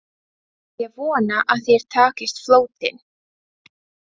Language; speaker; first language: Icelandic; non-native, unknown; Latvian